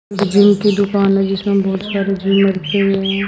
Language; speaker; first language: Hindi; native; Hindi